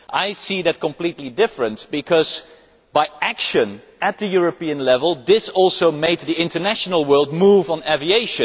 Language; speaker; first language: English; non-native, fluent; Dutch